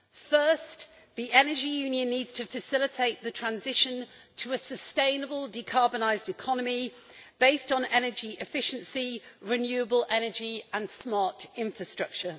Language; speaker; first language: English; native; English